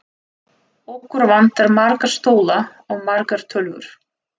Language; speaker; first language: Icelandic; non-native, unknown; Russian